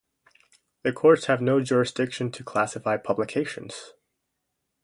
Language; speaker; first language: English; native; English